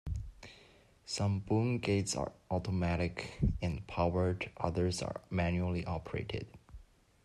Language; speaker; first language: English; non-native, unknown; Chinese